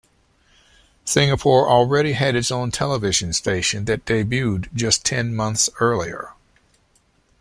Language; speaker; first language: English; native; English